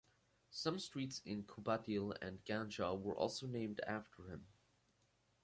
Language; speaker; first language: English; native; English